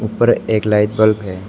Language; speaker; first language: Hindi; non-native, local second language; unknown